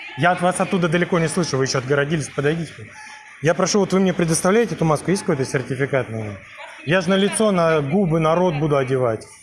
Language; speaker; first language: Russian; native; Russian